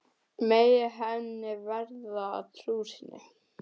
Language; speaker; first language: Icelandic; non-native, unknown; English